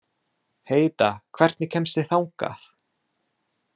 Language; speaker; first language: Icelandic; non-native, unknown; English